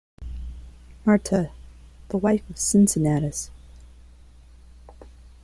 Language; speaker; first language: English; non-native, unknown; Spanish